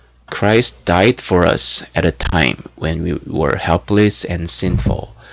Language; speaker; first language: English; non-native, fluent; Korean